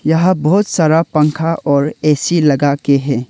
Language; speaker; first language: Hindi; non-native, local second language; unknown